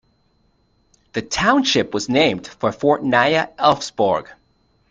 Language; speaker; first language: English; native; English